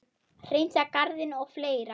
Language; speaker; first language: Icelandic; non-native, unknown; German